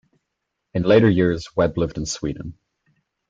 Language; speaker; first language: English; native; English